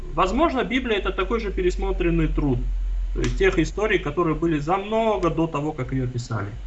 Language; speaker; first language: Russian; non-native, local second language; Armenian